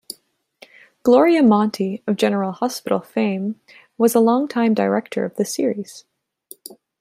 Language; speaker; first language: English; native; English